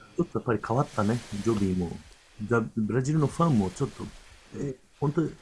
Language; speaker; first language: Japanese; early bilingual, heritage; Portuguese